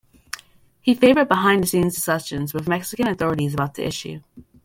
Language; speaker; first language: English; native; English